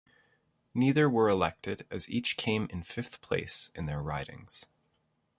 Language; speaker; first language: English; native; English